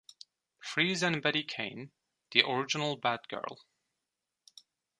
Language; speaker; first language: English; non-native, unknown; Turkish